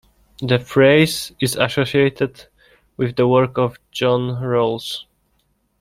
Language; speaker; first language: English; non-native, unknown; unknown